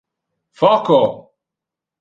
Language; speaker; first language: Interlingua; non-native, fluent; Italian